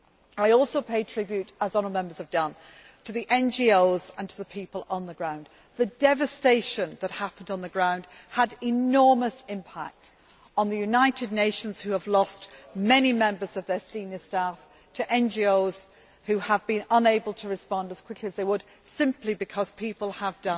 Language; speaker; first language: English; native; English